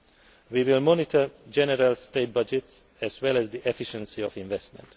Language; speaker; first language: English; non-native, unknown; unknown